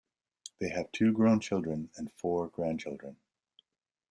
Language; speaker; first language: English; native; English